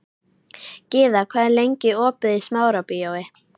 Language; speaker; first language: Icelandic; native; Icelandic